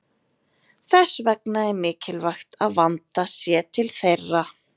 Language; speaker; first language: Icelandic; native; Icelandic